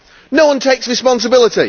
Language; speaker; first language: English; native; English